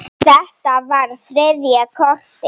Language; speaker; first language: Icelandic; non-native, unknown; Slovenian